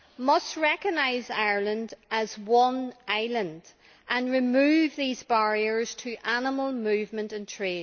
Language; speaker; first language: English; native; English